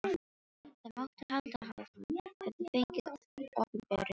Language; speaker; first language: Icelandic; non-native, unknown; Filipino